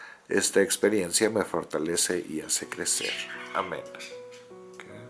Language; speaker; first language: Spanish; native; Spanish